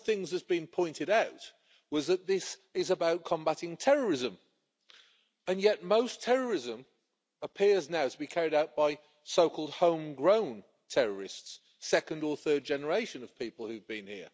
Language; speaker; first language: English; native; English